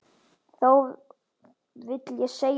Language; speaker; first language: Icelandic; native; Icelandic